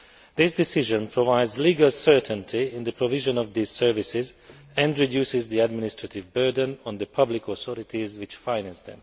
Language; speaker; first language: English; non-native, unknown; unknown